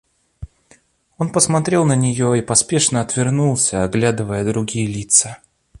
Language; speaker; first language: Russian; native; Russian